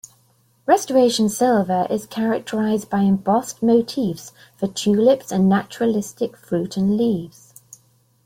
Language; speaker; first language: English; native; English